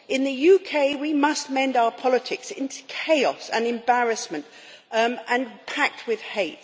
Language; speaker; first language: English; native; English